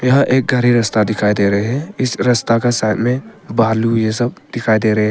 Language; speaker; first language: Hindi; early bilingual, other home language; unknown